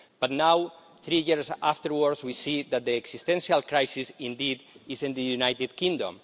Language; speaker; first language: English; non-native, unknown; Spanish